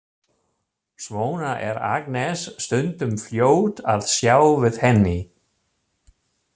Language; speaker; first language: Icelandic; non-native, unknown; German